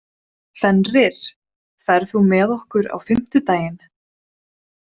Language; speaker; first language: Icelandic; non-native, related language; Swedish